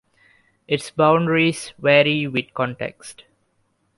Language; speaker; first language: English; non-native, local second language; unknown